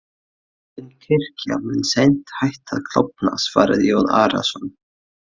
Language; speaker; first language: Icelandic; non-native, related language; Faroese